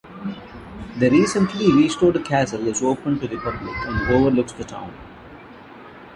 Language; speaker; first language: English; non-native, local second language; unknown